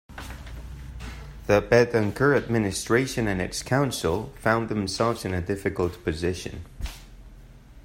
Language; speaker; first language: English; non-native, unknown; Spanish